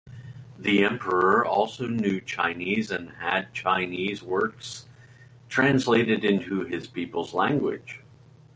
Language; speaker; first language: English; native; English